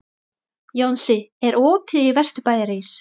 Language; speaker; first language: Icelandic; non-native, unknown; Thai